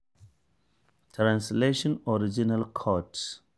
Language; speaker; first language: English; non-native, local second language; Hausa